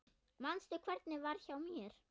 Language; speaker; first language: Icelandic; non-native, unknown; German